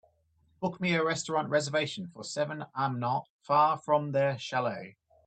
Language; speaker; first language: English; native; English